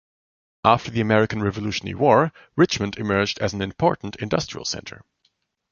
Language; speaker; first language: English; non-native, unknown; German